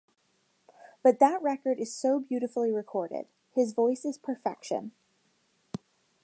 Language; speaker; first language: English; native; English